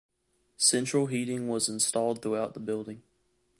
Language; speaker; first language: English; native; English